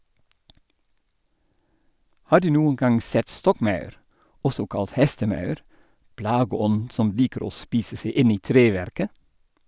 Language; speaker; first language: Norwegian; non-native, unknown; Dutch